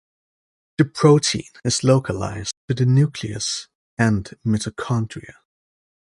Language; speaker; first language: English; native; English